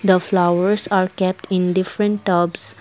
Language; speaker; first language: English; non-native, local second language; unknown